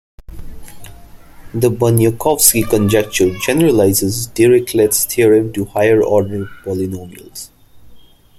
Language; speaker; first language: English; non-native, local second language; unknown